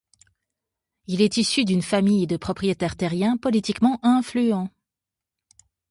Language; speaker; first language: French; native; French